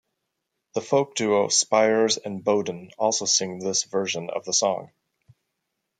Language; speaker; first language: English; native; English